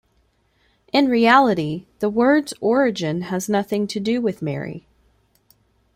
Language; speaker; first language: English; native; English